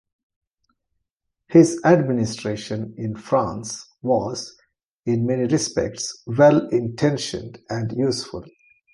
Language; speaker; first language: English; non-native, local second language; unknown